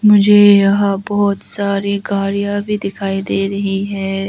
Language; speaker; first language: Hindi; non-native, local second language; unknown